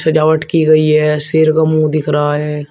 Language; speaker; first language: Hindi; native; Hindi